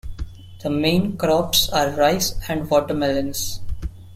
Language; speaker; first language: English; non-native, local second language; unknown